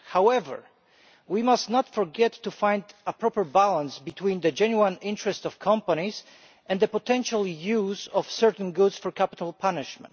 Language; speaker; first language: English; non-native, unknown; Polish